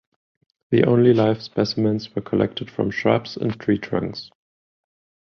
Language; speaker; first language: English; non-native, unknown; German